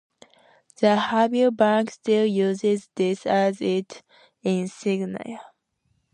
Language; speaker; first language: English; native; English